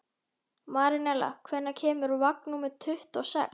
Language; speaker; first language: Icelandic; native; Icelandic